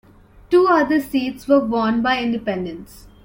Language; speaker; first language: English; non-native, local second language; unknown